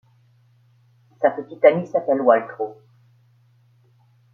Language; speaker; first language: French; native; French